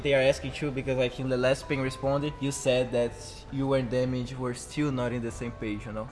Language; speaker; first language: English; non-native, fluent; Portuguese